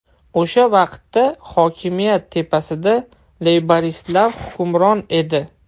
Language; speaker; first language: Uzbek; non-native, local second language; Russian